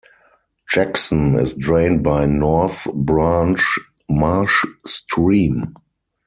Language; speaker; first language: English; non-native, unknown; German